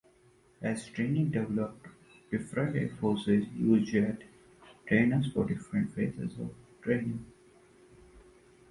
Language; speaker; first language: English; non-native, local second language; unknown